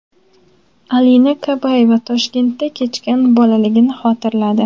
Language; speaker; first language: Uzbek; native; Uzbek